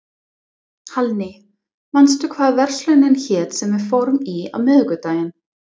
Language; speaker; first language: Icelandic; non-native, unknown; English